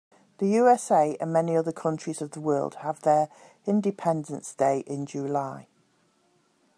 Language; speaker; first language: English; native; English